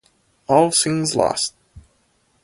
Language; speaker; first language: English; native; English